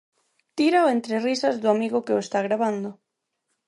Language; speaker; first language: Galician; non-native, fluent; Spanish